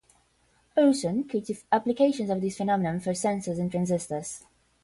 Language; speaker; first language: English; non-native, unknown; Portuguese